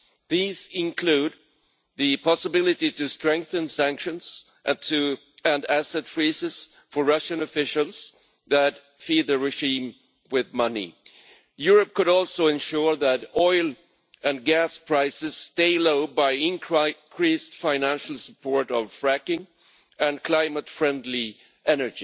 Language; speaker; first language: English; non-native, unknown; Swedish